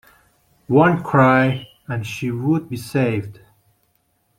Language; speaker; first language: English; non-native, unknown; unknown